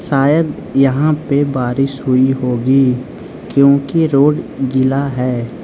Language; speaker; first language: Hindi; non-native, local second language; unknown